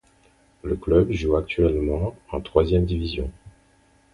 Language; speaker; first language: French; non-native, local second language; Haitian Creole